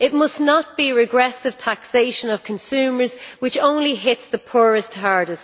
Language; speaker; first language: English; native; English